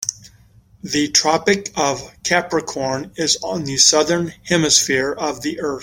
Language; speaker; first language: English; native; English